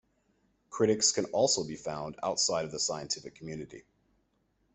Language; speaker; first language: English; native; English